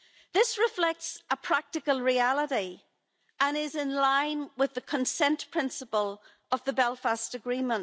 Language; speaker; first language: English; native; English